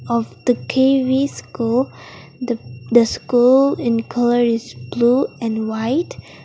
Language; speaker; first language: English; non-native, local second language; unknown